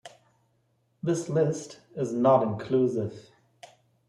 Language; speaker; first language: English; non-native, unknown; German